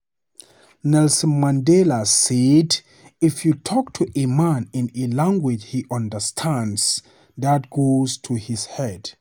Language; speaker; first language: English; non-native, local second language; Hausa